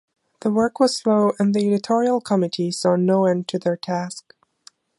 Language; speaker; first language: English; non-native, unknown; German